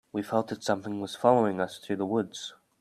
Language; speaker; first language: English; native; English